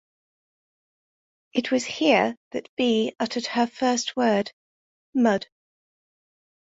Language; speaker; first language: English; native; English